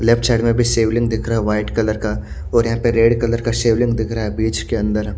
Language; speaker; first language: Hindi; native; Hindi